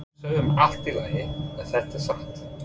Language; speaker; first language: Icelandic; non-native, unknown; English